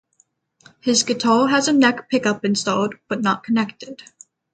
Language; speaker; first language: English; native; English